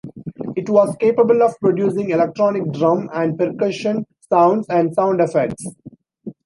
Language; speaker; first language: English; non-native, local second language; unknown